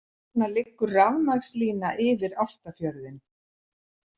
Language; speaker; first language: Icelandic; native; Icelandic